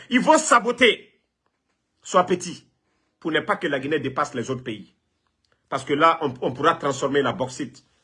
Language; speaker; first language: French; non-native, local second language; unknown